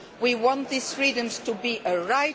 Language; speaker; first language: English; non-native, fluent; Luxembourgish